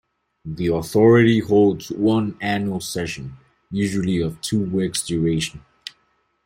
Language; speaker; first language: English; native; English